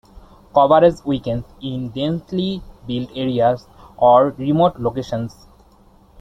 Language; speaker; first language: English; non-native, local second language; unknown